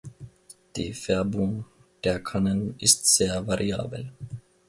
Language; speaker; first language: German; non-native, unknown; Finnish